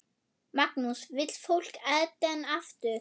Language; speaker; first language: Icelandic; non-native, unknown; German